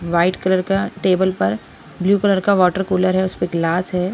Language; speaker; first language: Hindi; non-native, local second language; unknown